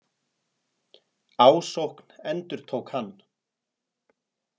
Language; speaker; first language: Icelandic; native; Icelandic